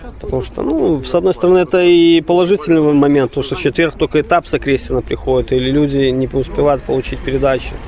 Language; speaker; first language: Russian; native; Russian